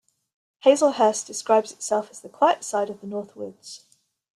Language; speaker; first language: English; native; English